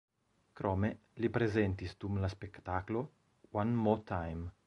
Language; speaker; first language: Esperanto; non-native, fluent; Italian